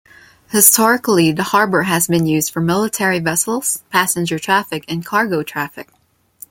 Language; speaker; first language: English; non-native, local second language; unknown